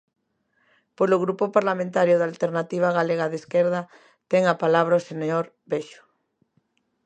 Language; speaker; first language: Galician; native; Galician